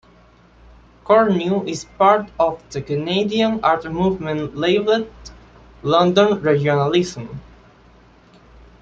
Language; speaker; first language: English; native; English